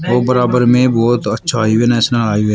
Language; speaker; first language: Hindi; native; Hindi